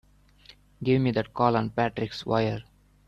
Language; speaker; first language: English; native; English